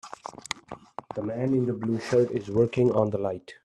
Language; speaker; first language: English; non-native, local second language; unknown